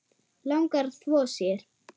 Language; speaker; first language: Icelandic; non-native, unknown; German